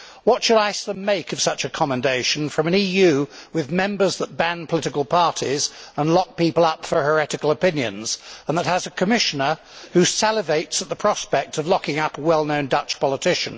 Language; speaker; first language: English; native; English